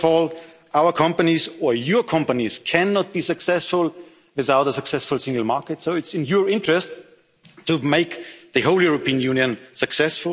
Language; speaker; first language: English; non-native, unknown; German